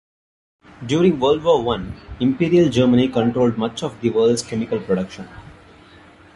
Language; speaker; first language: English; non-native, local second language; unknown